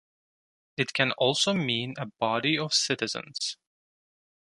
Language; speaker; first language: English; non-native, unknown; Turkish